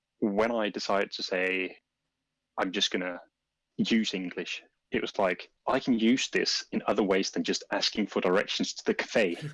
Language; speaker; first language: English; non-native, fluent; Danish